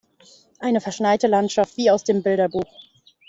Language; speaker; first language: German; native; German